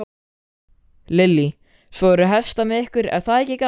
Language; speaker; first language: Icelandic; native; Icelandic